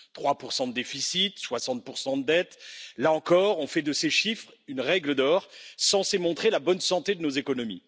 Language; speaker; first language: French; native; French